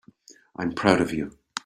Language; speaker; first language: English; native; English